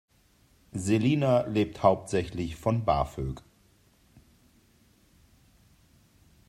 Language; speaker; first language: German; native; German